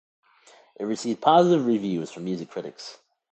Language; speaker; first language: English; native; English